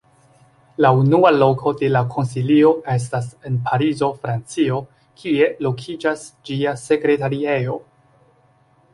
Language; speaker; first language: Esperanto; non-native, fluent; Chinese